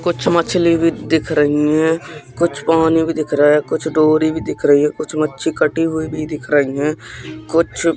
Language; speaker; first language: Hindi; native; Hindi